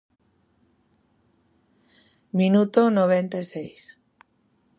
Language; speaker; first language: Galician; native; Galician